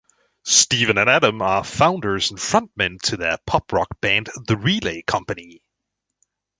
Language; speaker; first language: English; native; English